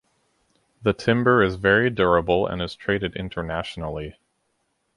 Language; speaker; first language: English; native; English